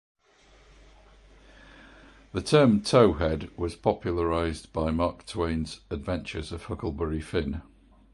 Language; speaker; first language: English; native; English